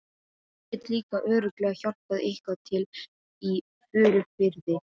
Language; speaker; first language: Icelandic; non-native, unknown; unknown